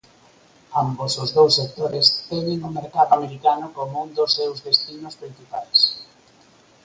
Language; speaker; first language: Galician; native; Galician